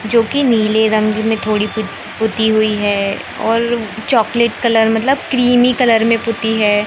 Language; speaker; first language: Hindi; native; Hindi